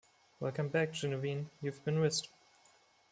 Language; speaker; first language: English; non-native, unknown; German